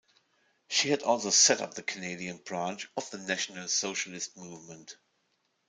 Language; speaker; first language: English; non-native, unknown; German